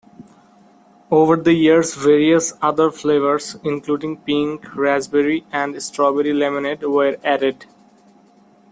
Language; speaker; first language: English; non-native, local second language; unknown